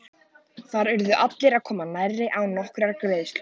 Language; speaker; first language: Icelandic; native; Icelandic